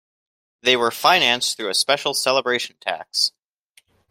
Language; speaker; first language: English; native; English